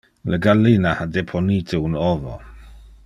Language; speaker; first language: Interlingua; non-native, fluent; Dutch